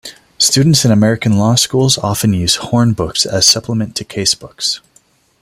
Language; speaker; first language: English; non-native, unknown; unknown